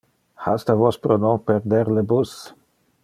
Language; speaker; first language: Interlingua; non-native, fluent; Dutch